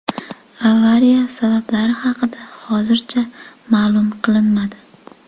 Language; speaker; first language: Uzbek; native; Uzbek